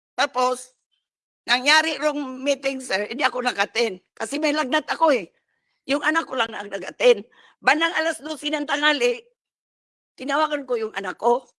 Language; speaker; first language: Filipino; non-native, local second language; Cebuano